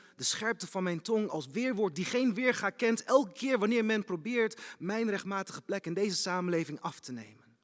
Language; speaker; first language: Dutch; early bilingual, other home language; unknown